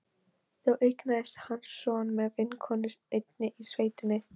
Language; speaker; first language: Icelandic; non-native, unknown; Polish